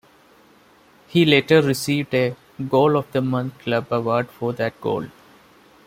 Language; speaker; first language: English; non-native, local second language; Malayalam